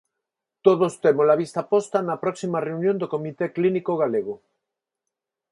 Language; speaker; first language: Galician; non-native, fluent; Spanish